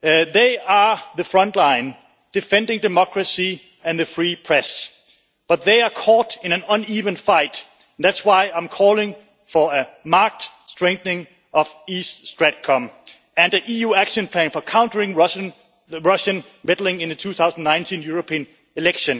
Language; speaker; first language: English; non-native, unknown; Danish